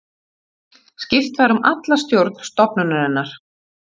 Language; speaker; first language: Icelandic; native; Icelandic